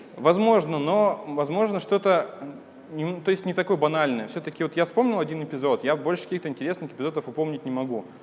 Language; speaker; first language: Russian; native; Russian